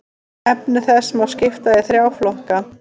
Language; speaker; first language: Icelandic; native; Icelandic